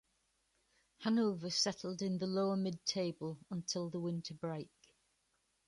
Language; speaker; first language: English; native; English